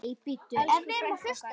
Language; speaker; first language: Icelandic; native; Icelandic